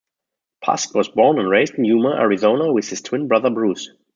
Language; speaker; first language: English; non-native, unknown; German